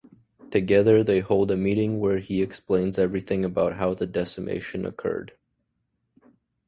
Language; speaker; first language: English; native; English